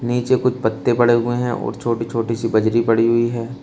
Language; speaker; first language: Hindi; native; Hindi